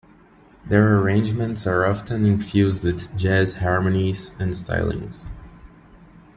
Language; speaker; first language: English; non-native, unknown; Portuguese